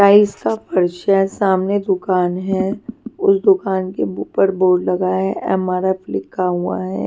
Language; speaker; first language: Hindi; non-native, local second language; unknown